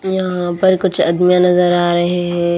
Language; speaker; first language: Hindi; native; Hindi